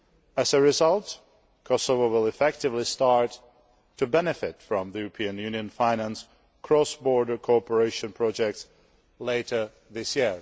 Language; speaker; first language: English; non-native, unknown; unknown